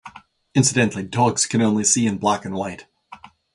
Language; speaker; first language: English; native; English